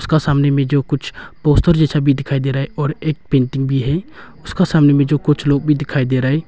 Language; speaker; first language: Hindi; non-native, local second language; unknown